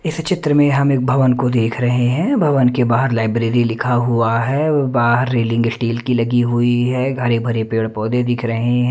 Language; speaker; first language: Hindi; native; Hindi